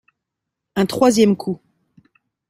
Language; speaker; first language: French; native; French